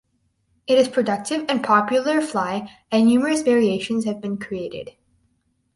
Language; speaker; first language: English; native; English